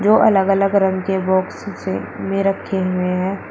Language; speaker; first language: Hindi; native; Hindi